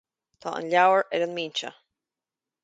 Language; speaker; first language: Irish; native; Irish